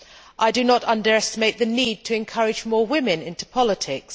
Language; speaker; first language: English; native; English